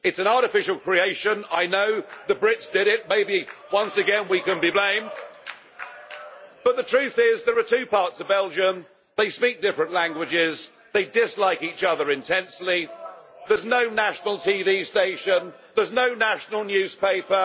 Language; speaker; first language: English; native; English